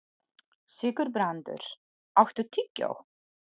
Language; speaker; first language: Icelandic; non-native, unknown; Polish